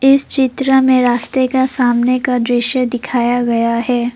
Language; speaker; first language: Hindi; non-native, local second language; Assamese